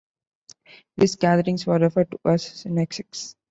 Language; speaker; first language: English; non-native, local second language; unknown